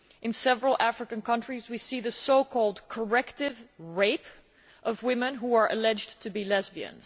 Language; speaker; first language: English; non-native, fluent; Dutch